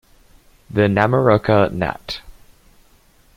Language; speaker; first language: English; native; English